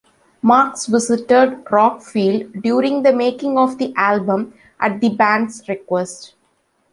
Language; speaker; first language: English; non-native, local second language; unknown